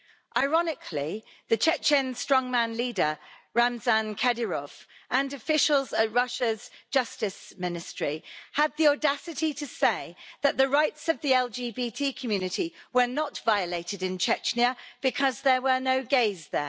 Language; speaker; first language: English; native; English